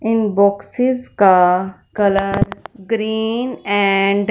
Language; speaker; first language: Hindi; non-native, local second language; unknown